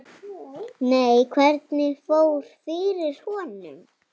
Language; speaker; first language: Icelandic; native; Icelandic